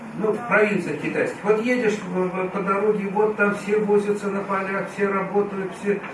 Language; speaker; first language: Russian; native; Russian